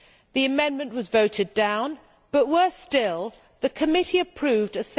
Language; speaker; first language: English; native; English